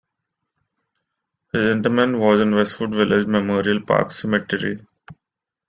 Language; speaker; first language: English; non-native, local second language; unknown